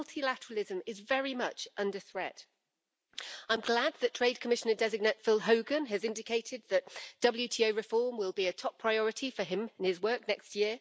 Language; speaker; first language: English; native; English